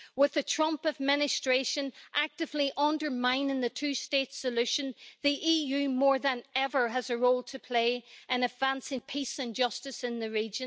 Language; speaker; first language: English; native; English